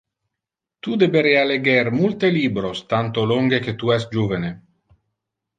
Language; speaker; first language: Interlingua; non-native, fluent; Italian